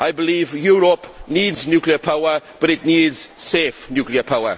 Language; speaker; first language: English; native; English